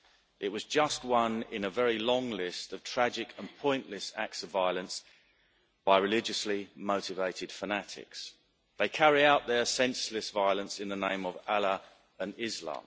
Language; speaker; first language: English; native; English